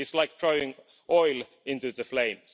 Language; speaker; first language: English; non-native, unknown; Finnish